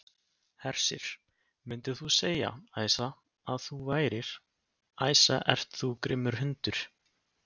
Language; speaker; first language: Icelandic; native; Icelandic